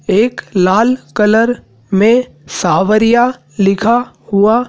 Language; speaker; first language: Hindi; native; Hindi